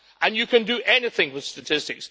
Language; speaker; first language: English; native; English